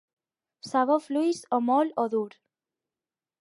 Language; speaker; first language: Catalan; non-native, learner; Spanish